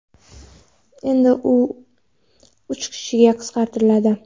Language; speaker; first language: Uzbek; non-native, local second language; Kara-Kalpak